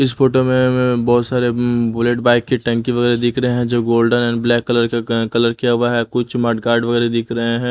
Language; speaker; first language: Hindi; non-native, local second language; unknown